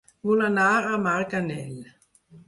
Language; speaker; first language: Catalan; non-native, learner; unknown